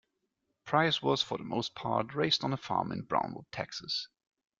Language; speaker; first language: English; non-native, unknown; German